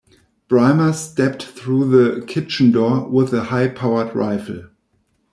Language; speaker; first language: English; non-native, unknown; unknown